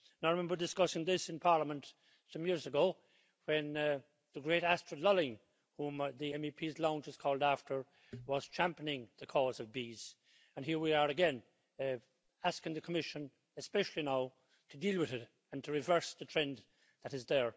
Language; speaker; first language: English; native; English